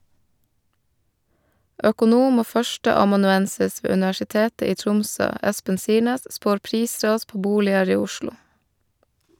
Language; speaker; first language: Norwegian; native; Norwegian